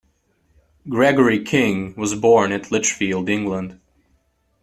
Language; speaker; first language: English; native; English